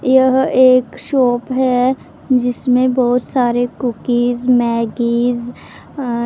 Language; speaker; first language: Hindi; non-native, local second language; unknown